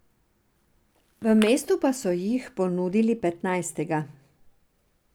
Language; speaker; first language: Slovenian; non-native, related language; Serbian